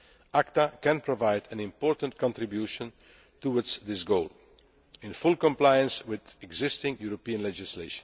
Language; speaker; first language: English; non-native, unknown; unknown